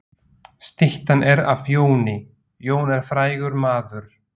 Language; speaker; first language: Icelandic; non-native, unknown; Slovak